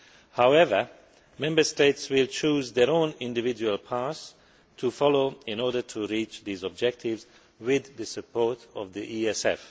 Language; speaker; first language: English; non-native, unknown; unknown